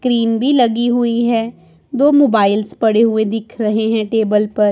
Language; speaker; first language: Hindi; non-native, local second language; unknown